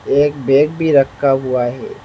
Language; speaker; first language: Hindi; non-native, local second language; Bangla